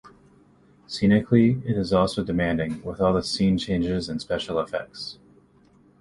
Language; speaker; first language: English; native; English